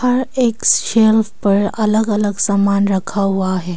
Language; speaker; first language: Hindi; non-native, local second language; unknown